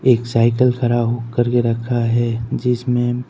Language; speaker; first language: Hindi; non-native, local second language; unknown